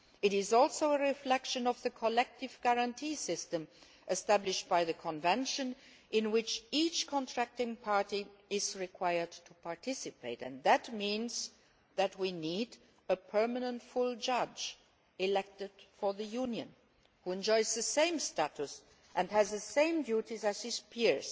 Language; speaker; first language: English; non-native, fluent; Luxembourgish